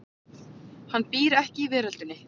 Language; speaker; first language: Icelandic; native; Icelandic